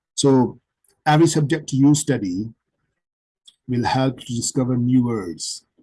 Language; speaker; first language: English; non-native, local second language; Urdu